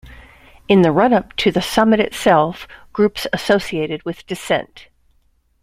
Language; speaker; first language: English; native; English